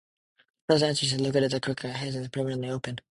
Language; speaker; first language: English; non-native, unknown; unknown